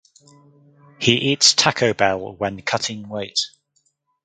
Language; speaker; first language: English; native; English